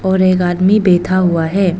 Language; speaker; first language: Hindi; non-native, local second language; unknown